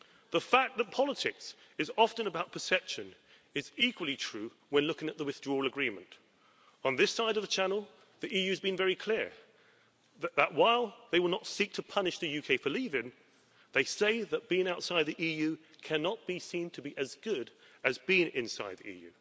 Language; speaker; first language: English; native; English